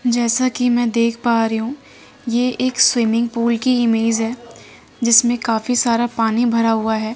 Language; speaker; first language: Hindi; native; Hindi